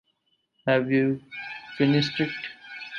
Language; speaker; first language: English; non-native, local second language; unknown